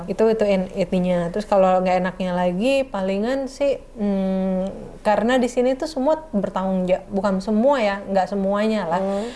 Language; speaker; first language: Indonesian; native; Indonesian